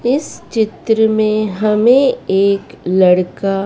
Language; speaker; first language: Hindi; native; Hindi